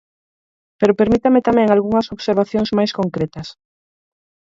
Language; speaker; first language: Galician; native; Galician